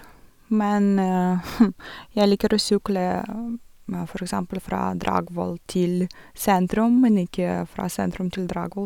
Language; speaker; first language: Norwegian; non-native, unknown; Russian